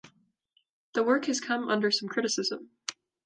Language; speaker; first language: English; native; English